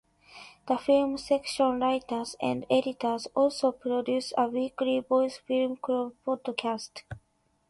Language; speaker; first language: English; non-native, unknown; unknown